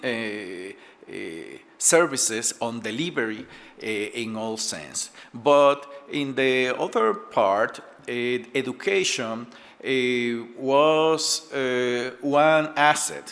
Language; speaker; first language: English; non-native, fluent; Spanish